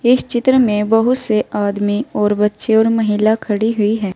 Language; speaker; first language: Hindi; native; Hindi